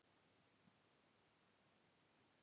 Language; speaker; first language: Icelandic; native; Icelandic